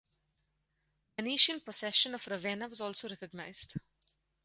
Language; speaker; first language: English; non-native, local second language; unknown